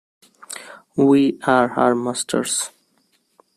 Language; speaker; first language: English; non-native, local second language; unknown